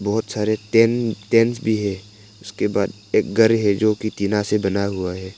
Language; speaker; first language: Hindi; non-native, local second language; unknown